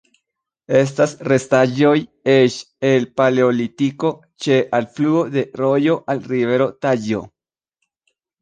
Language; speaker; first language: Esperanto; non-native, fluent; Spanish